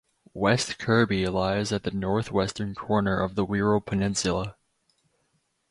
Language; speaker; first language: English; native; English